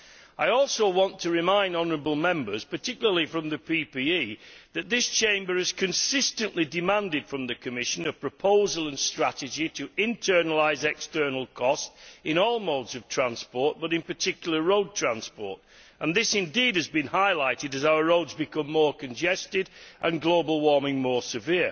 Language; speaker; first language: English; native; English